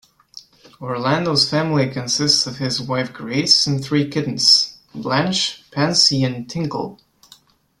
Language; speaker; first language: English; non-native, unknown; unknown